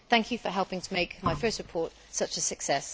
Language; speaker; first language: English; native; English